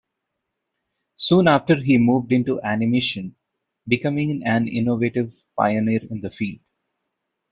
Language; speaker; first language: English; non-native, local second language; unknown